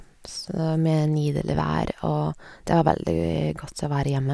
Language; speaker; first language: Norwegian; non-native, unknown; Lithuanian